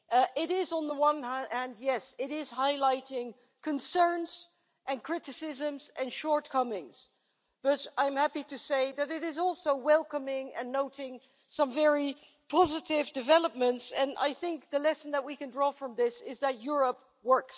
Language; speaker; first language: English; non-native, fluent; Dutch